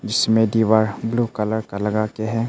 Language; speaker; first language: Hindi; non-native, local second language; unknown